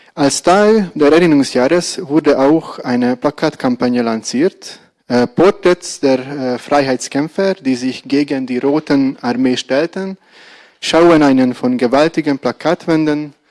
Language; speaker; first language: German; non-native, fluent; Hungarian